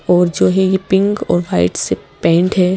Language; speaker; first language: Hindi; native; Hindi